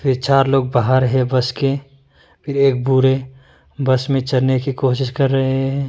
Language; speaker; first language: Hindi; non-native, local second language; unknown